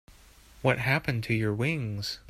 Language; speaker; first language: English; native; English